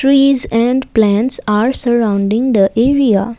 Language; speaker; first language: English; non-native, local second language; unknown